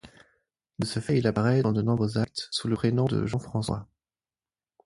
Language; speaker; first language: French; non-native, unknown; German